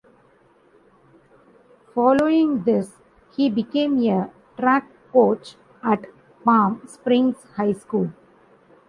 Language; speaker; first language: English; non-native, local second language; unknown